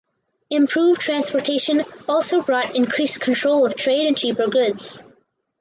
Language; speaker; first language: English; native; English